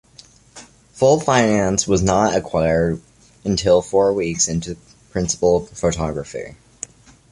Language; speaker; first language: English; native; English